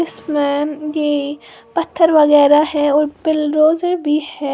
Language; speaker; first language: Hindi; native; Hindi